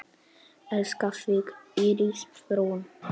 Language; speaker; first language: Icelandic; non-native, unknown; Polish